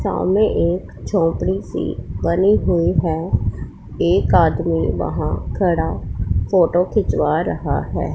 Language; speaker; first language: Hindi; non-native, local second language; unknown